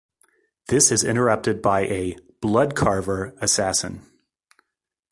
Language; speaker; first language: English; native; English